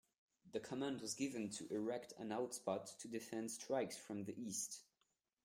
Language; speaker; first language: English; non-native, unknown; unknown